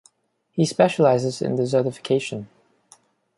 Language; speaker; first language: English; non-native, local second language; Cantonese